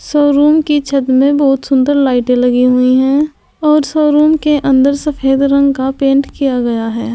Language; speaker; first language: Hindi; native; Hindi